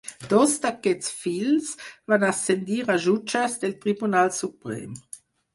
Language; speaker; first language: Catalan; non-native, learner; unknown